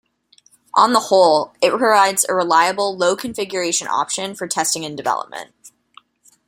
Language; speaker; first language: English; native; English